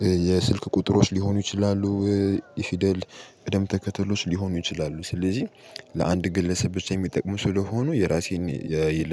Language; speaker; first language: Amharic; native; Amharic